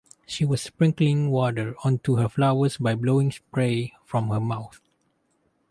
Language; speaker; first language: English; non-native, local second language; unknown